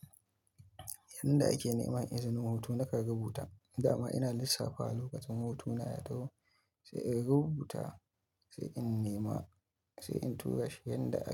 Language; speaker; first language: Hausa; native; Hausa